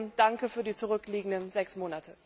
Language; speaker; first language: German; native; German